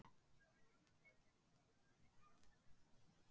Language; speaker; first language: Icelandic; native; Icelandic